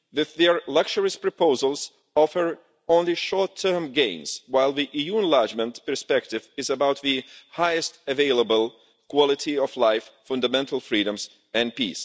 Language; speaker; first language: English; non-native, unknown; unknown